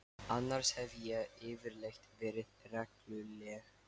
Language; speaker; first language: Icelandic; non-native, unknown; Lithuanian